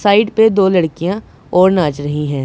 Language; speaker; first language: Hindi; non-native, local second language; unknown